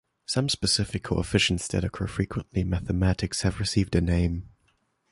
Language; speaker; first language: English; non-native, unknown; German